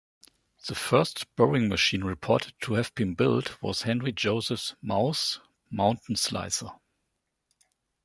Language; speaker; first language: English; non-native, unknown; German